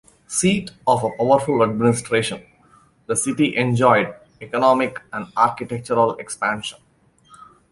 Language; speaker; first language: English; non-native, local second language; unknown